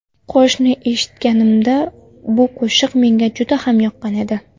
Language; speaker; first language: Uzbek; non-native, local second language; Kara-Kalpak